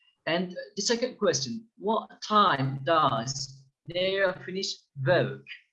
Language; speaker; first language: English; non-native, fluent; Turkish